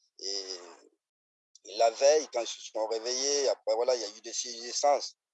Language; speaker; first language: French; non-native, local second language; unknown